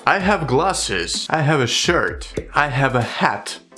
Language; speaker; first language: English; non-native, fluent; Russian